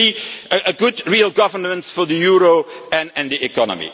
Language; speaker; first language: English; non-native, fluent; Dutch